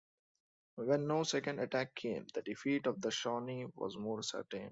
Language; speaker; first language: English; non-native, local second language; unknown